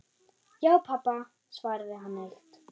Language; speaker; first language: Icelandic; non-native, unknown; German